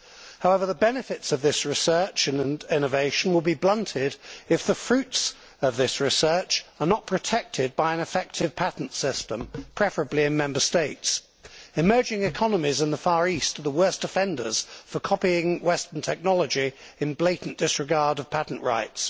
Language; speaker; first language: English; native; English